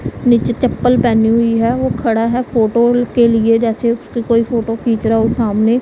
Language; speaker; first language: Hindi; non-native, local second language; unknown